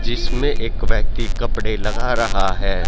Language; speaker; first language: Hindi; native; Hindi